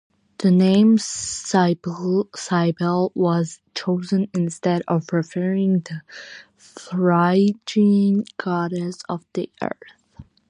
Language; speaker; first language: English; non-native, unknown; Georgian